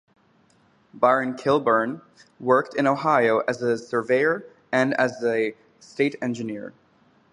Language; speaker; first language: English; native; English